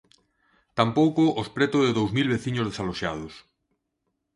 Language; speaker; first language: Galician; non-native, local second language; Spanish